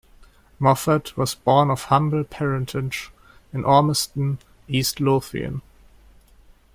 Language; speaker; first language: English; non-native, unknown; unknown